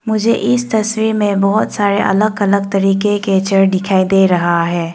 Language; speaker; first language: Hindi; non-native, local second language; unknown